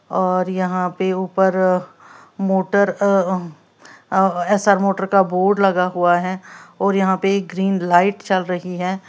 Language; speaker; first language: Hindi; native; Hindi